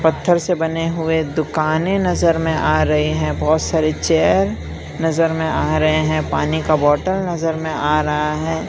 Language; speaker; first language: Hindi; non-native, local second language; Gujarati